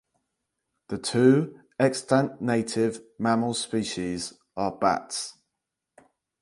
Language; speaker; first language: English; native; English